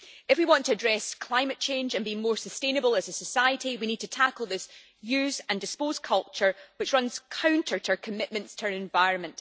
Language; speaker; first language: English; native; English